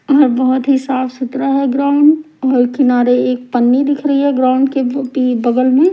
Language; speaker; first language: Hindi; non-native, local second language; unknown